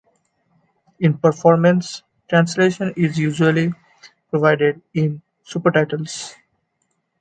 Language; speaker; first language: English; non-native, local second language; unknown